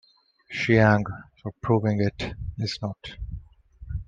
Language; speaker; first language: English; non-native, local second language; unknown